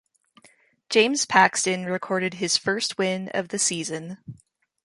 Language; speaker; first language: English; native; English